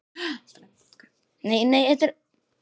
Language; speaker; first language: Icelandic; native; Icelandic